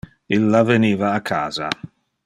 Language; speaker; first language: Interlingua; non-native, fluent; Dutch